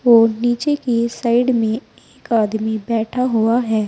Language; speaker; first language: Hindi; native; Hindi